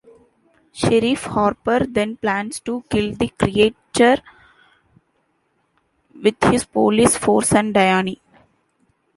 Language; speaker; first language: English; non-native, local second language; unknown